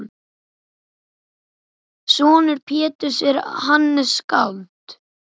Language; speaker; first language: Icelandic; native; Icelandic